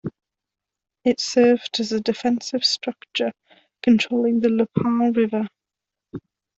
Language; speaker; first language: English; non-native, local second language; Welsh